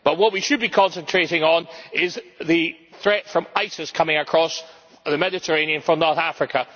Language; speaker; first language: English; native; English